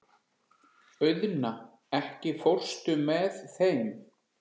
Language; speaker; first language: Icelandic; native; Icelandic